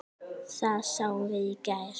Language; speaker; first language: Icelandic; native; Icelandic